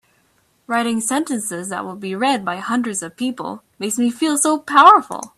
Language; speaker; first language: English; native; English